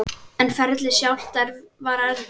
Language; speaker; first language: Icelandic; native; Icelandic